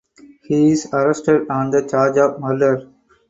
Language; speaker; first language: English; non-native, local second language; Tamil